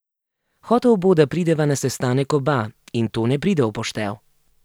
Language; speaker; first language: Slovenian; native; Slovenian